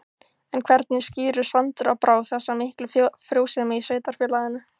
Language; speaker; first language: Icelandic; native; Icelandic